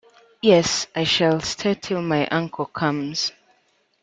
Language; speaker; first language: English; native; English